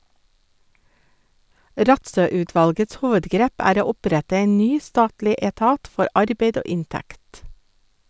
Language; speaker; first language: Norwegian; non-native, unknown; English